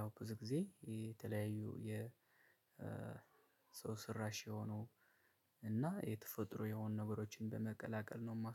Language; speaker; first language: Amharic; native; Amharic